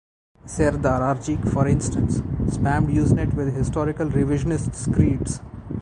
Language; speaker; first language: English; non-native, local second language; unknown